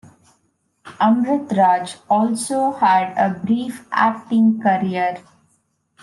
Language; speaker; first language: English; non-native, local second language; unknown